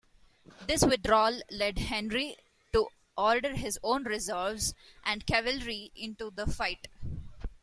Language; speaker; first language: English; non-native, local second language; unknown